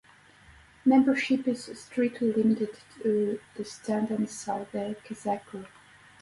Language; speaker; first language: English; native; English